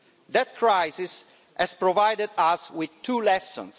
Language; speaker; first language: English; non-native, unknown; Italian